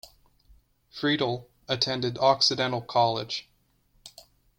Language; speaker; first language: English; native; English